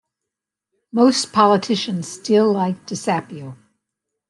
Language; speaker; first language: English; native; English